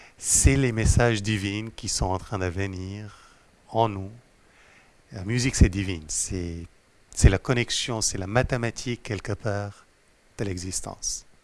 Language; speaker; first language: French; non-native, fluent; Hindi